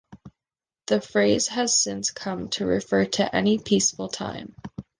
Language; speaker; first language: English; native; English